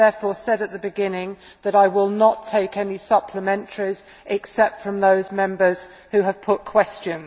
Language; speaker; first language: English; native; English